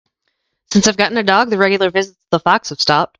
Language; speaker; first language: English; native; English